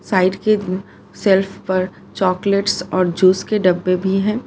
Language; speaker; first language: Hindi; non-native, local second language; Gujarati